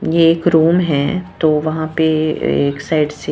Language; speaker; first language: Hindi; non-native, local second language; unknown